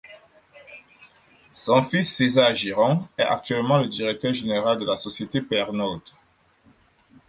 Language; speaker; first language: French; non-native, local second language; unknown